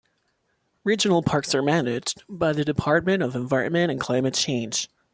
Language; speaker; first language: English; non-native, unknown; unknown